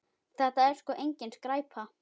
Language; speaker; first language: Icelandic; native; Icelandic